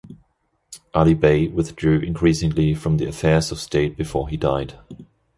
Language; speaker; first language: English; non-native, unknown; German